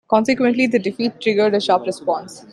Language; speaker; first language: English; non-native, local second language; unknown